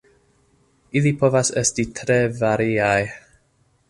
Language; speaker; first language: Esperanto; non-native, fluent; English